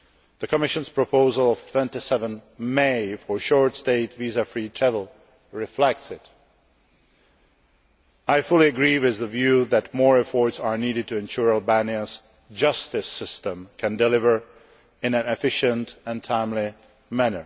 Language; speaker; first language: English; non-native, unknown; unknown